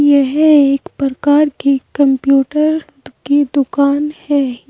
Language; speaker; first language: Hindi; native; Hindi